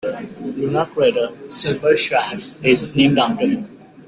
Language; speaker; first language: English; native; English